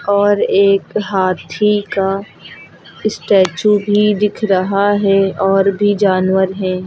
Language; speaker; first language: Hindi; native; Hindi